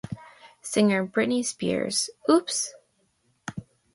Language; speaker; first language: English; native; English